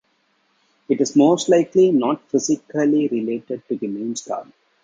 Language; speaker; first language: English; non-native, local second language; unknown